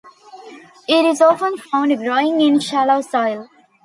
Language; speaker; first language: English; non-native, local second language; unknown